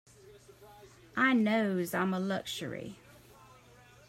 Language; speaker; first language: English; native; English